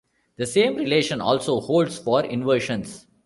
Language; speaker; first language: English; non-native, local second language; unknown